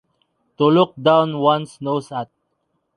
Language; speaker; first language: English; non-native, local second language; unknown